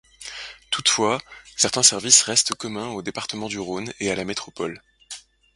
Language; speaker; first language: French; native; French